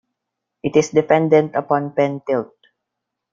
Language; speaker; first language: English; non-native, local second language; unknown